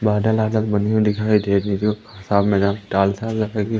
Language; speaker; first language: Hindi; native; Hindi